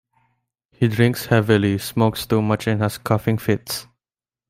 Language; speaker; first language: English; non-native, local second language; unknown